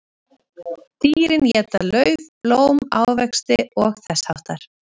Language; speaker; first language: Icelandic; native; Icelandic